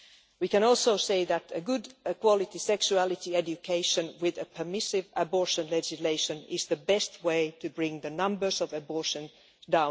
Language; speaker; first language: English; non-native, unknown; Finnish